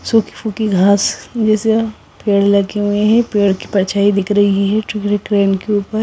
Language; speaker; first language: Hindi; non-native, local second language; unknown